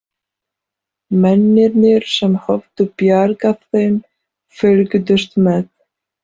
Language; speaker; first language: Icelandic; non-native, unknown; Polish